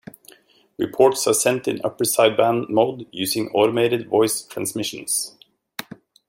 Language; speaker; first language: English; native; English